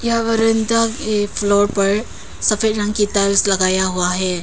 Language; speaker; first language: Hindi; non-native, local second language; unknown